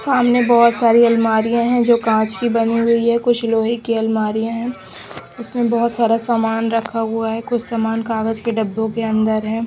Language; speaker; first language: Hindi; non-native, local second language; Punjabi